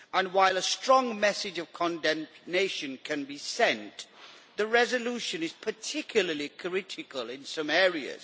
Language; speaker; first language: English; native; English